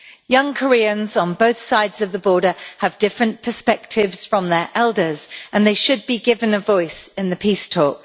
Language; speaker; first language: English; native; English